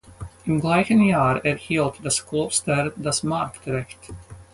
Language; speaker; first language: German; non-native, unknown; Latvian